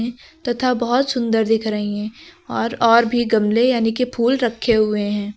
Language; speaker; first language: Hindi; native; Hindi